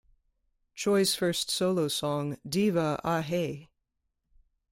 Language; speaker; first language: English; native; English